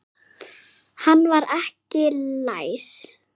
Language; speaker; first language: Icelandic; native; Icelandic